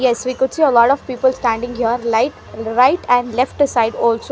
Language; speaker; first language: English; non-native, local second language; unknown